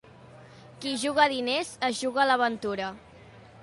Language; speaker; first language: Catalan; non-native, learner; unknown